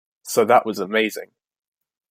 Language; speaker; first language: English; native; English